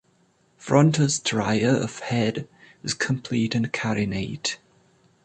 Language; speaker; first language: English; non-native, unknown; German